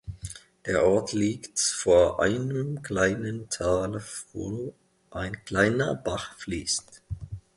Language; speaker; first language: German; non-native, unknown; Finnish